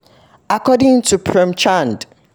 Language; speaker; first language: English; non-native, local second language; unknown